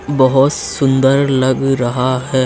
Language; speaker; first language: Hindi; native; Hindi